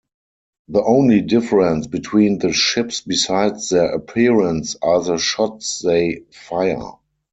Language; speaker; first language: English; non-native, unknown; German